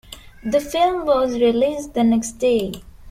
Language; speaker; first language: English; non-native, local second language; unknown